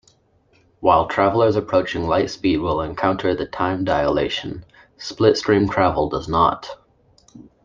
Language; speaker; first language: English; native; English